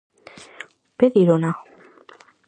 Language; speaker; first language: Galician; native; Galician